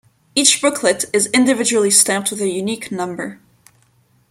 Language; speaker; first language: English; non-native, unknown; French